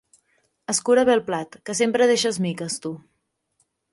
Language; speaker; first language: Catalan; native; Catalan